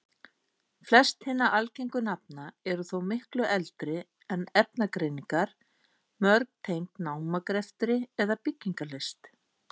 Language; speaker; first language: Icelandic; native; Icelandic